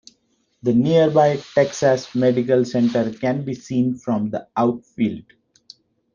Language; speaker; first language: English; non-native, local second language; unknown